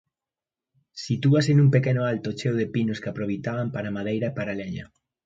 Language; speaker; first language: Galician; native; Galician